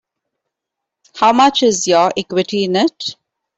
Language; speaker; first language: English; non-native, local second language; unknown